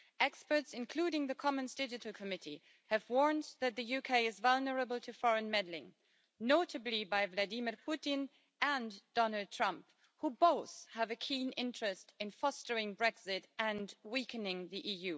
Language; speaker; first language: English; native; English